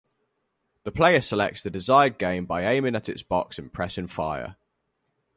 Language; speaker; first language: English; native; English